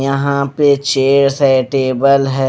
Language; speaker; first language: Hindi; non-native, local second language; Punjabi